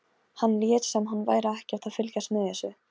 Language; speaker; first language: Icelandic; non-native, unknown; Polish